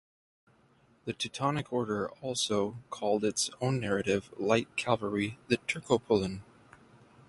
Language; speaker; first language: English; native; English